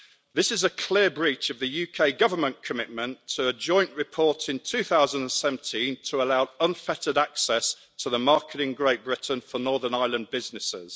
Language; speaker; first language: English; native; English